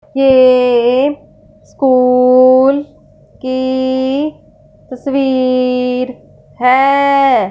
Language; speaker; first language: Hindi; non-native, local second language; Punjabi